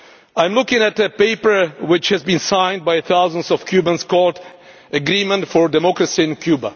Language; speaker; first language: English; non-native, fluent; Czech